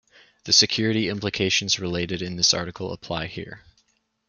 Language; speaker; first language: English; native; English